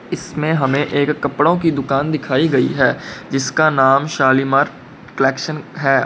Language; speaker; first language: Hindi; native; Hindi